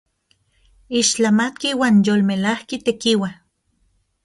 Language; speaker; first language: Central Puebla Nahuatl; non-native, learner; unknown